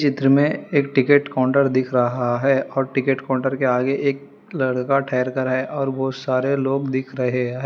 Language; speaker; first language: Hindi; non-native, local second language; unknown